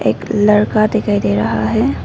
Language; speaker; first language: Hindi; non-native, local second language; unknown